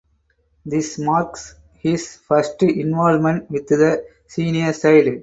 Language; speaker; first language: English; non-native, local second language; Tamil